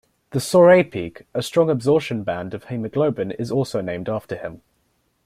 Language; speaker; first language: English; native; English